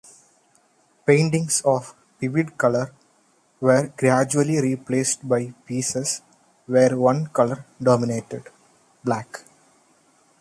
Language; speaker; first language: English; non-native, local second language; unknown